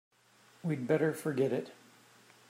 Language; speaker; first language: English; native; English